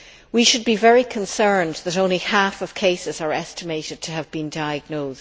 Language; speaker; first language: English; native; English